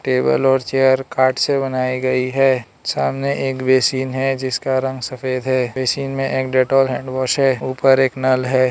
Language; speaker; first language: Hindi; non-native, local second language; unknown